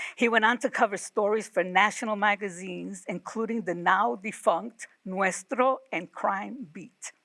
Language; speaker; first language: English; early bilingual, other home language; Spanish